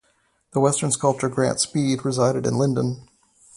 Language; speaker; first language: English; native; English